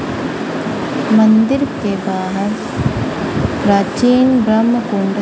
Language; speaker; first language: Hindi; non-native, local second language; Punjabi